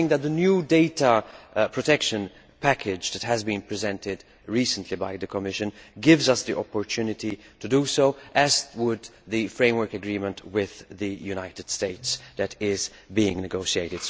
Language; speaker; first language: English; non-native, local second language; Maltese